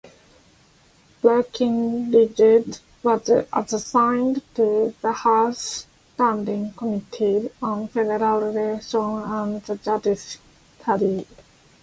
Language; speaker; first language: English; non-native, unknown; Japanese